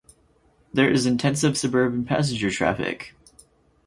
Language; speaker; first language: English; native; English